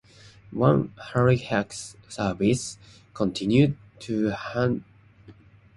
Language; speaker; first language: English; non-native, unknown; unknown